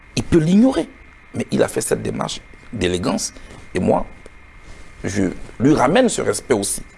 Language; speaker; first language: French; non-native, local second language; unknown